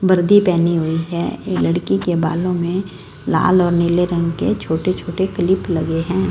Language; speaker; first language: Hindi; non-native, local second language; Punjabi